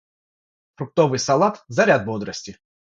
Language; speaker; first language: Russian; non-native, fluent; Georgian